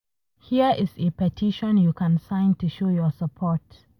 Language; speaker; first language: English; non-native, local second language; Hausa